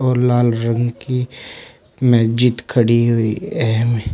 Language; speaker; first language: Hindi; native; Hindi